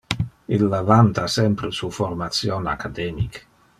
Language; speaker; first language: Interlingua; non-native, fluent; Dutch